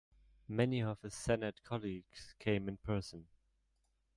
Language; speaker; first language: English; non-native, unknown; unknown